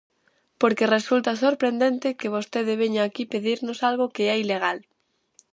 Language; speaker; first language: Galician; native; Galician